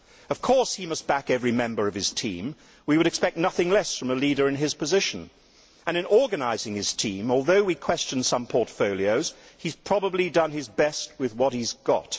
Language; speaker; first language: English; native; English